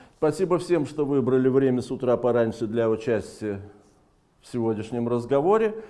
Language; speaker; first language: Russian; native; Russian